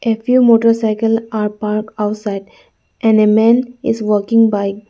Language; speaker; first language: English; non-native, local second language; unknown